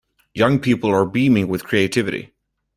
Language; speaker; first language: English; native; English